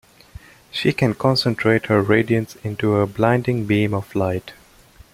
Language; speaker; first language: English; native; English